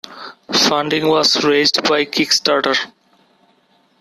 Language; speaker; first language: English; non-native, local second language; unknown